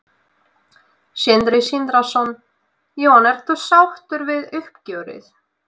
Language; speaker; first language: Icelandic; non-native, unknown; Russian